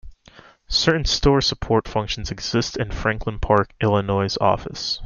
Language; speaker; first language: English; native; English